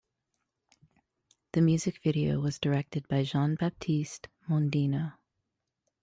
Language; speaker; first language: English; native; English